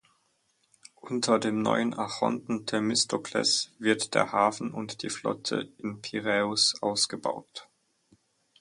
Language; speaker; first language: German; native; German